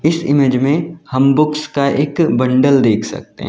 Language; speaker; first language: Hindi; native; Hindi